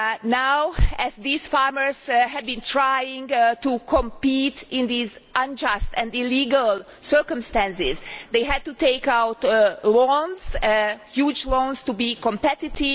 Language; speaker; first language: English; non-native, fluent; Hungarian